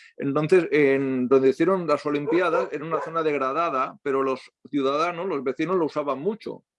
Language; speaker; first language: Spanish; native; Spanish